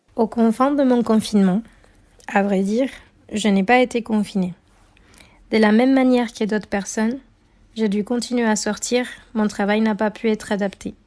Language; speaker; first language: French; non-native, fluent; Spanish